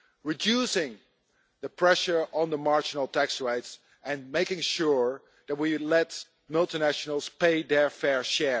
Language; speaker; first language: English; non-native, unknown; Dutch